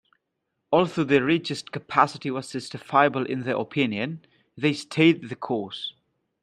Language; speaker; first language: English; non-native, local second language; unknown